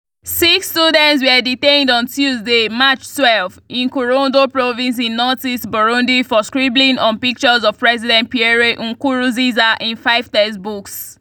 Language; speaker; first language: English; non-native, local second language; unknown